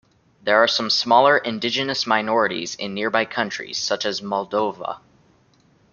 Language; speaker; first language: English; native; English